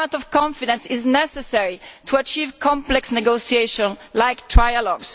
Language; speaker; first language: English; non-native, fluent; Italian